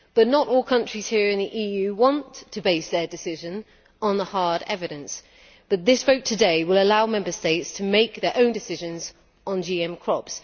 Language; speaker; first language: English; native; English